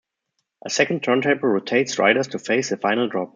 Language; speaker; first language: English; non-native, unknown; German